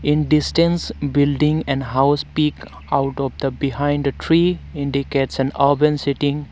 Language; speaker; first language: English; non-native, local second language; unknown